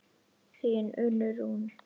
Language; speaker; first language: Icelandic; native; Icelandic